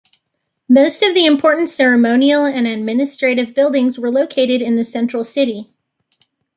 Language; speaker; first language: English; native; English